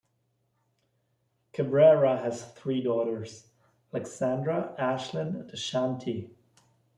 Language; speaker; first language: English; non-native, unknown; German